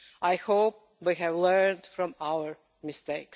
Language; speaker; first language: English; non-native, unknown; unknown